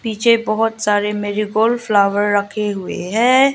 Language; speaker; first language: Hindi; non-native, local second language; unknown